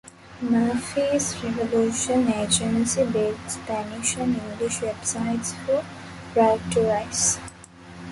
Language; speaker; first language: English; non-native, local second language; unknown